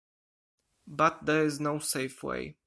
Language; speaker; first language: English; non-native, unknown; Polish